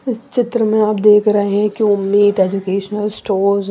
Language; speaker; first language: Hindi; non-native, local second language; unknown